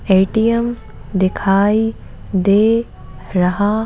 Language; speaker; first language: Hindi; native; Hindi